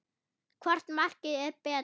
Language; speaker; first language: Icelandic; non-native, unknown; German